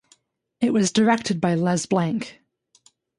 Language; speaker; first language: English; native; English